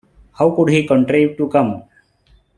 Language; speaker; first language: English; non-native, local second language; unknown